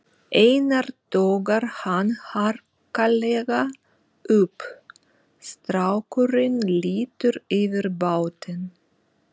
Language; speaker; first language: Icelandic; non-native, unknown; Russian